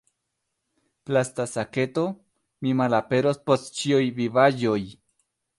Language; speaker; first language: Esperanto; non-native, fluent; Spanish